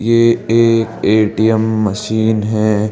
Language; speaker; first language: Hindi; native; Hindi